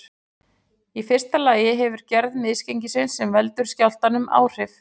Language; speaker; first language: Icelandic; native; Icelandic